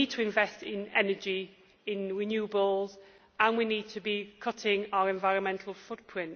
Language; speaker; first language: English; native; English